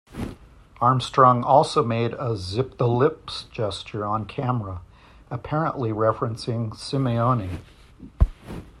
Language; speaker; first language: English; native; English